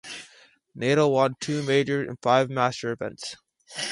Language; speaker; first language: English; native; English